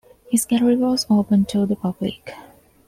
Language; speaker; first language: English; non-native, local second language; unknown